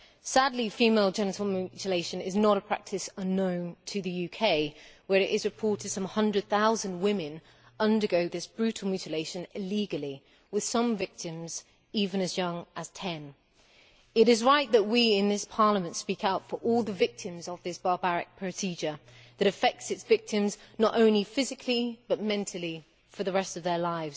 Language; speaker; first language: English; native; English